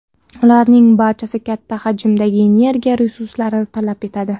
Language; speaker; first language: Uzbek; non-native, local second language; Kara-Kalpak